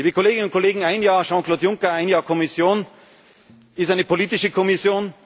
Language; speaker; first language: German; native; German